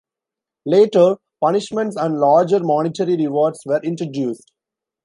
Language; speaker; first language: English; non-native, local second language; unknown